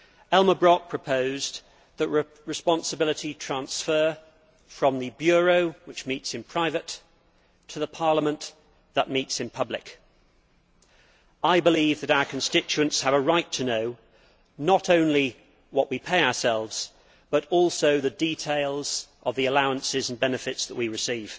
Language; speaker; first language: English; native; English